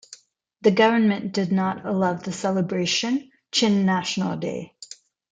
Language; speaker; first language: English; non-native, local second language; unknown